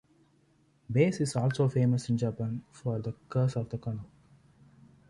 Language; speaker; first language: English; non-native, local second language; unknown